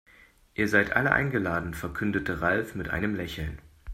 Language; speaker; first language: German; native; German